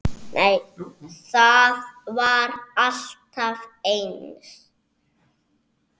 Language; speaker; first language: Icelandic; native; Icelandic